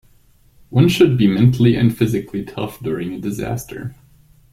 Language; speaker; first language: English; non-native, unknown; German